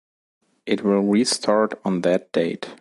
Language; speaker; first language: English; non-native, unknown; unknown